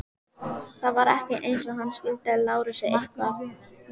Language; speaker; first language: Icelandic; native; Icelandic